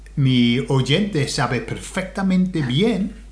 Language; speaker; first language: Spanish; non-native, fluent; English